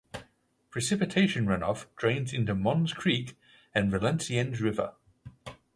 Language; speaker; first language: English; native; English